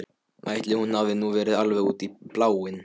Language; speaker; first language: Icelandic; non-native, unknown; Polish